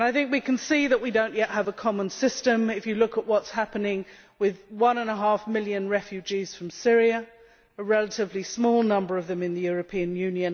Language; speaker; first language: English; native; English